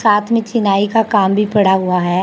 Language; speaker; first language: Hindi; native; Hindi